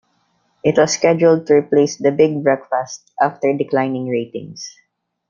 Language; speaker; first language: English; non-native, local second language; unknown